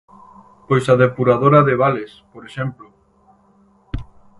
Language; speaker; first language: Galician; native; Galician